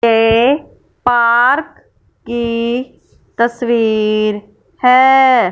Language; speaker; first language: Hindi; non-native, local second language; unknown